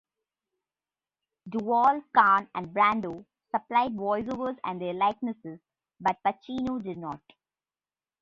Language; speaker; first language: English; non-native, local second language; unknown